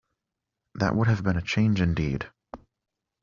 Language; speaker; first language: English; native; English